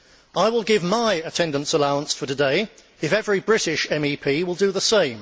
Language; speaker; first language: English; native; English